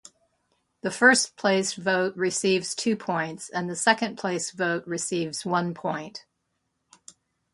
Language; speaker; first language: English; native; English